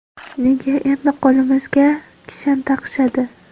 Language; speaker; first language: Uzbek; non-native, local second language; Kara-Kalpak